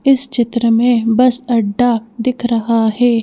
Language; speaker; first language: Hindi; native; Hindi